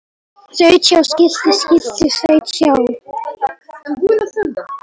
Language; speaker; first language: Icelandic; non-native, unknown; Polish